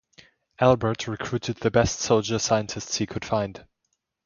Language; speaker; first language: English; non-native, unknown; German